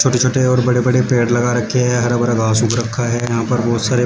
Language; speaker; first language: Hindi; native; Hindi